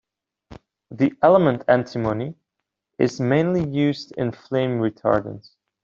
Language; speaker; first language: English; non-native, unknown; Dutch